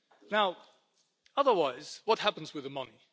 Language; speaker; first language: English; non-native, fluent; Luxembourgish